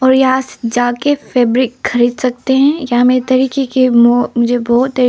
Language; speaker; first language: Hindi; non-native, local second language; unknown